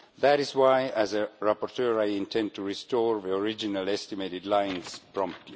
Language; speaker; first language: English; non-native, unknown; Estonian